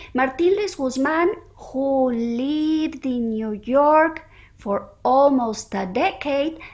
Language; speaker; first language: English; early bilingual, other home language; Spanish